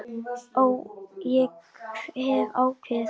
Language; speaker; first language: Icelandic; native; Icelandic